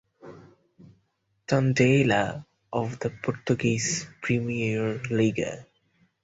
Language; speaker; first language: English; non-native, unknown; Bangla